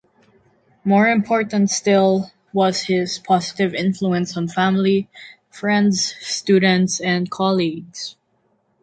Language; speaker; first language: English; non-native, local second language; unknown